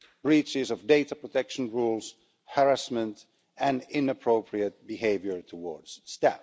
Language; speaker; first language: English; non-native, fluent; Finnish